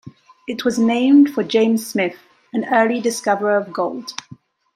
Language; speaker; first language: English; native; English